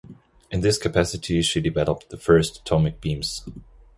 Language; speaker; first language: English; non-native, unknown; German